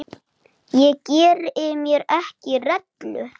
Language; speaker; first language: Icelandic; native; Icelandic